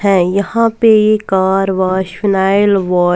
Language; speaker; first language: Hindi; non-native, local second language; Punjabi